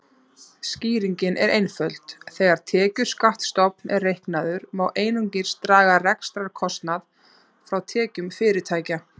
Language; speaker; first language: Icelandic; native; Icelandic